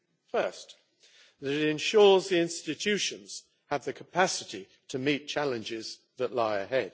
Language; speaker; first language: English; native; English